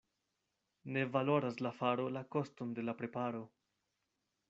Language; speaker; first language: Esperanto; non-native, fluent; Spanish